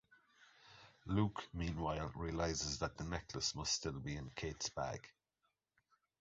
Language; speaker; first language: English; native; English